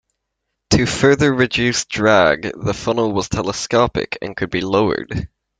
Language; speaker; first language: English; native; English